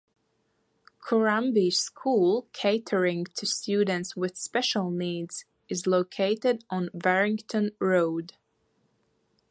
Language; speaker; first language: English; non-native, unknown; Latvian